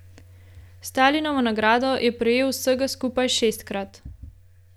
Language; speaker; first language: Slovenian; native; Slovenian